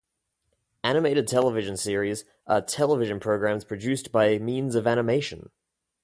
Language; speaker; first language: English; native; English